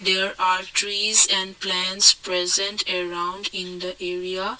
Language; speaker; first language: English; non-native, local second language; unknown